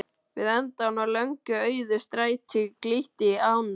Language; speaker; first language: Icelandic; native; Icelandic